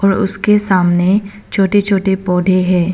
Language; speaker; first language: Hindi; non-native, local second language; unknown